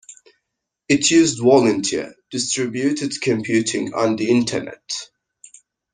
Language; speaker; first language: English; non-native, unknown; Persian